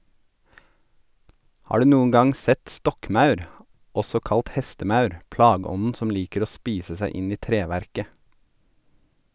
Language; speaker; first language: Norwegian; native; Norwegian